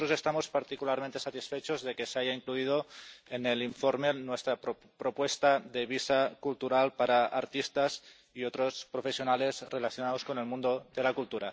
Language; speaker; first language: Spanish; non-native, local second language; Catalan